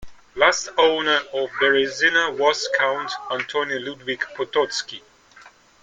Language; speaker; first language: English; native; English